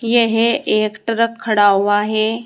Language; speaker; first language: Hindi; native; Hindi